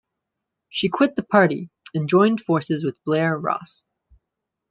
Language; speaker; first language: English; native; English